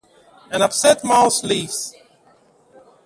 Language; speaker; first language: English; native; English